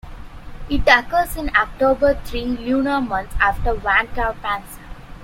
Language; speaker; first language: English; non-native, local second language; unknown